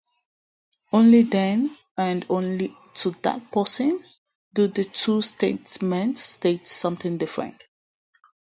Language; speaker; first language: English; native; English